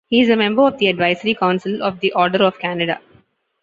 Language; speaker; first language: English; non-native, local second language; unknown